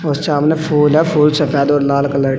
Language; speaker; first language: Hindi; native; Hindi